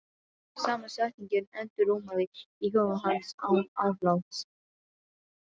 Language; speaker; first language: Icelandic; non-native, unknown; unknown